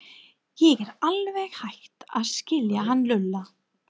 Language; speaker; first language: Icelandic; non-native, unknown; English